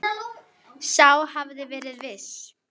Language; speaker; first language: Icelandic; native; Icelandic